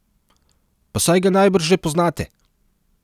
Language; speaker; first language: Slovenian; non-native, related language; Serbian